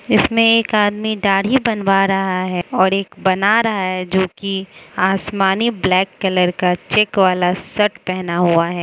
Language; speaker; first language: Hindi; non-native, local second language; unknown